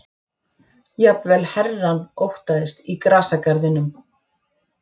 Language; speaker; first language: Icelandic; native; Icelandic